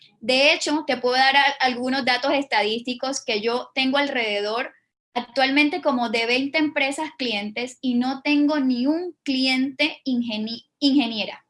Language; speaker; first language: Spanish; native; Spanish